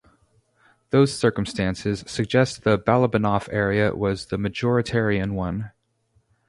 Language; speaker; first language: English; native; English